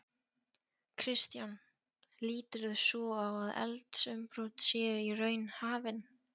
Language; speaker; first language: Icelandic; non-native, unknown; Polish